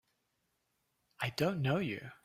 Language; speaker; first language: English; native; English